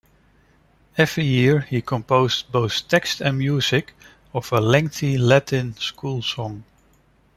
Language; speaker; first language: English; non-native, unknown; Dutch